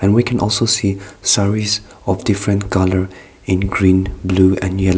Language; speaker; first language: English; non-native, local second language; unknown